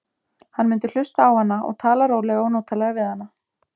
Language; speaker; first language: Icelandic; native; Icelandic